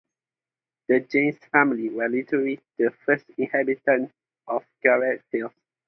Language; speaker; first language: English; non-native, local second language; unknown